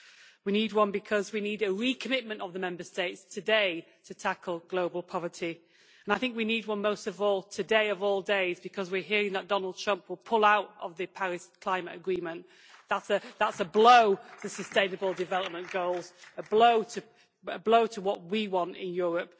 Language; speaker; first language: English; native; English